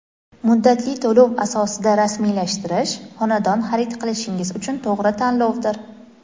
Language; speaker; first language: Uzbek; native; Uzbek